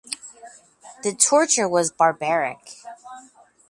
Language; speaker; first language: English; native; English